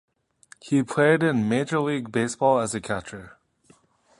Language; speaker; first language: English; native; English